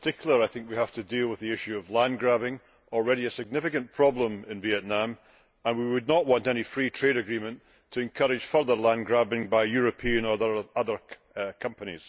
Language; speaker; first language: English; native; English